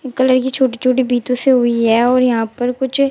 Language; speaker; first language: Hindi; native; Hindi